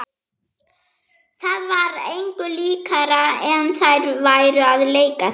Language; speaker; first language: Icelandic; non-native, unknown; German